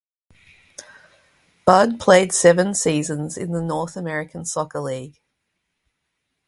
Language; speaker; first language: English; native; English